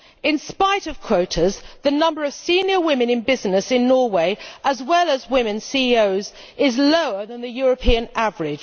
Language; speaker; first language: English; native; English